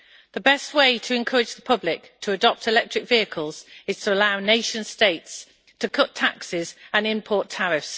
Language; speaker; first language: English; native; English